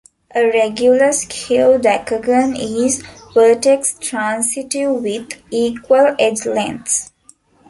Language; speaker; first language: English; non-native, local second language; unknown